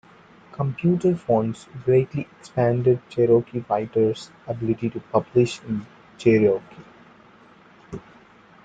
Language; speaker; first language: English; non-native, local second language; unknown